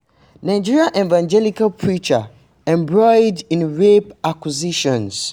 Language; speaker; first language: English; non-native, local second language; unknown